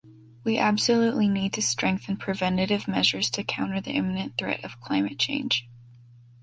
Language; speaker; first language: English; native; English